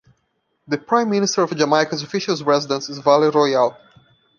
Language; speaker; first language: English; non-native, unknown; Portuguese